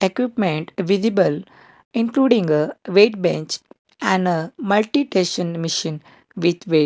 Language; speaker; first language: English; non-native, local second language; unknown